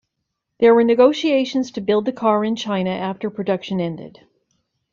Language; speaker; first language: English; native; English